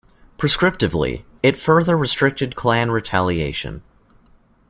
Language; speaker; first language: English; native; English